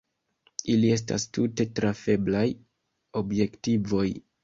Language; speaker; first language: Esperanto; non-native, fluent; Kinyarwanda